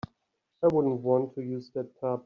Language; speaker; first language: English; native; English